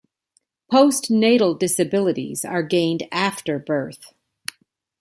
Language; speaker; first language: English; native; English